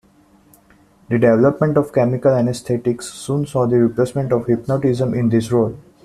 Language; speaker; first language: English; non-native, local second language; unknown